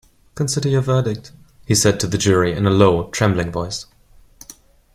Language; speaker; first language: English; non-native, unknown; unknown